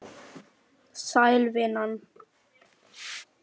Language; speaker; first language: Icelandic; non-native, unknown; Lithuanian